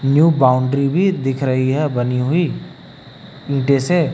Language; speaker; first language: Hindi; native; Hindi